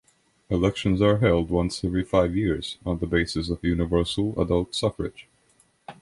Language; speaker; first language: English; non-native, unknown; Estonian